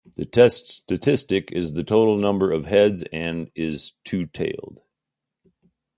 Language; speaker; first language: English; native; English